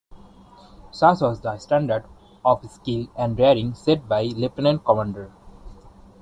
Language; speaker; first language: English; non-native, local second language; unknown